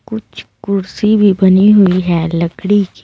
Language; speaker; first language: Hindi; native; Hindi